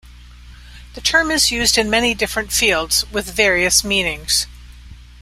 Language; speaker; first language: English; native; English